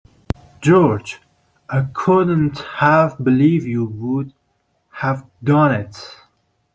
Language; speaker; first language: English; non-native, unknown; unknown